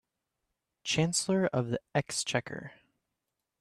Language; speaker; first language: English; native; English